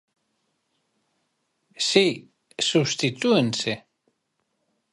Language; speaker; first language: Galician; native; Galician